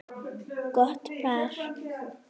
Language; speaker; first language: Icelandic; native; Icelandic